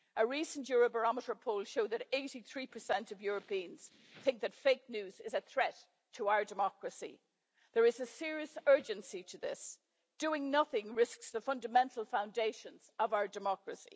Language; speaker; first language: English; native; English